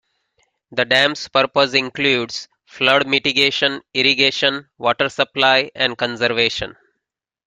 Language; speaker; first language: English; native; English